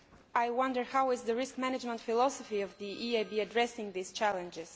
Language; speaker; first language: English; non-native, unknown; Bulgarian